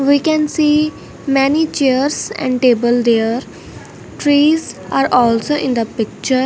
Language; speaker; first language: English; non-native, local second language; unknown